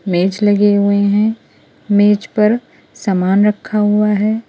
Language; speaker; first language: Hindi; non-native, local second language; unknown